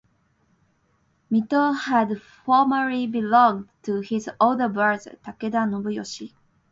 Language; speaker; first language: English; non-native, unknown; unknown